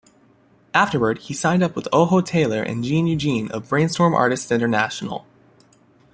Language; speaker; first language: English; native; English